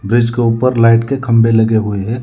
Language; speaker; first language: Hindi; non-native, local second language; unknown